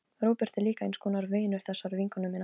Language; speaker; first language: Icelandic; non-native, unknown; Polish